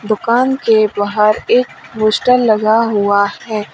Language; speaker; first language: Hindi; native; Hindi